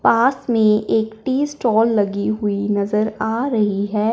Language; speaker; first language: Hindi; non-native, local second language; Punjabi